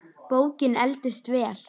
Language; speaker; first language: Icelandic; native; Icelandic